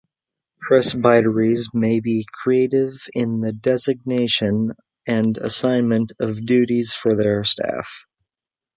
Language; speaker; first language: English; native; English